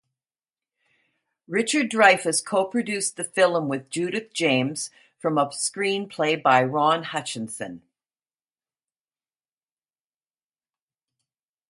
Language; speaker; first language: English; native; English